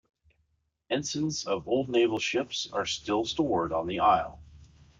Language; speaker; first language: English; native; English